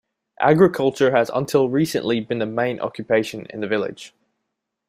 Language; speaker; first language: English; native; English